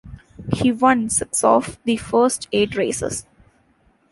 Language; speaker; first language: English; non-native, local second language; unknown